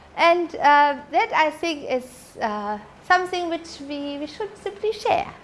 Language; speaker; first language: English; non-native, fluent; German